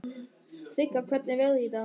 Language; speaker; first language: Icelandic; non-native, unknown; German